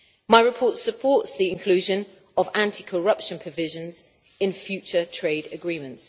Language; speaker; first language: English; native; English